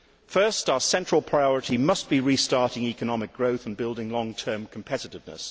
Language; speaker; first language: English; native; English